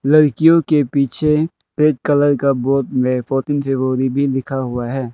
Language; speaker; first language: Hindi; non-native, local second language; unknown